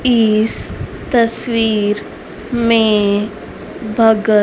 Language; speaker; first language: Hindi; native; Hindi